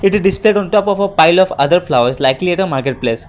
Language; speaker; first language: English; non-native, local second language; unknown